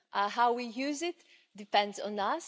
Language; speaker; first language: English; non-native, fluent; Greek